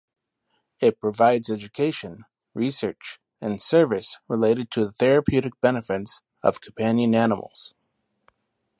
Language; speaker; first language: English; native; English